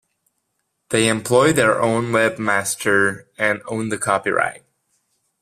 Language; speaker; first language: English; non-native, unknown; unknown